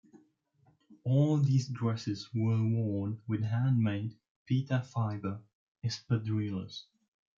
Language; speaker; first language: English; non-native, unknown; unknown